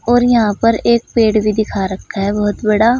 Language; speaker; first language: Hindi; native; Hindi